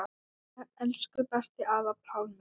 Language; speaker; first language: Icelandic; non-native, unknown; Thai